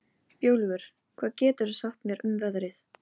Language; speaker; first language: Icelandic; non-native, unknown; Polish